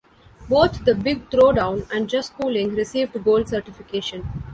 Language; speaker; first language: English; non-native, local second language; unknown